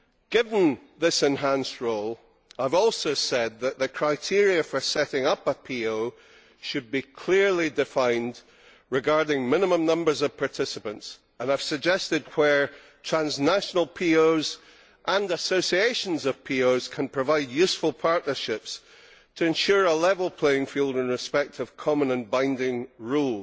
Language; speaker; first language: English; native; English